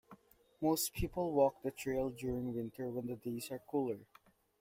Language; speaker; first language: English; non-native, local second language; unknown